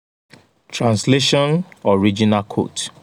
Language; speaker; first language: English; non-native, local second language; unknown